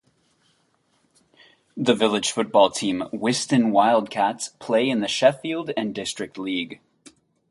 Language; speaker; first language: English; native; English